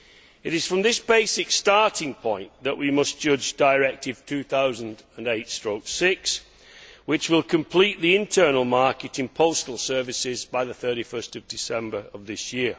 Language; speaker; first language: English; native; English